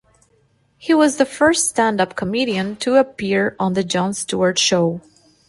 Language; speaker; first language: English; non-native, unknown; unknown